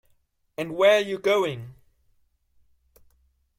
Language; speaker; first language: English; non-native, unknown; German